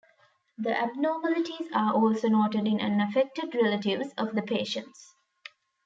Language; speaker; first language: English; non-native, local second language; Tamil